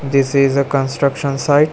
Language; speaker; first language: English; non-native, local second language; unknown